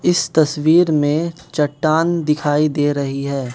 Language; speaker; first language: Hindi; non-native, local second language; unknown